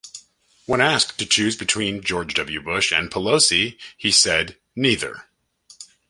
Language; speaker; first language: English; native; English